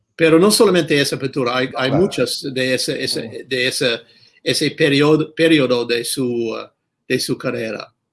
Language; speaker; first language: Spanish; non-native, fluent; English